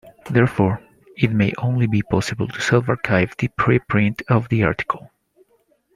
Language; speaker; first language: English; non-native, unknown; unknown